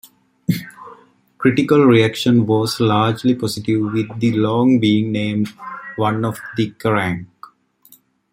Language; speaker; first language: English; native; English